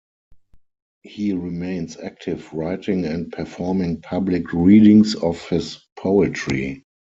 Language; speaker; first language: English; non-native, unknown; German